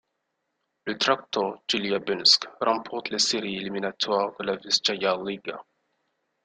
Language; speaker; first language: French; non-native, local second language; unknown